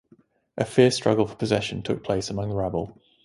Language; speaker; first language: English; native; English